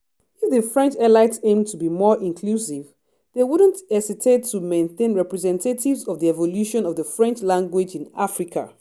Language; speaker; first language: English; non-native, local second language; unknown